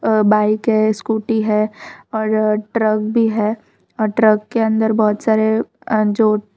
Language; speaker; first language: Hindi; non-native, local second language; Gujarati